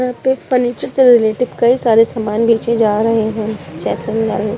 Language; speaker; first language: Hindi; non-native, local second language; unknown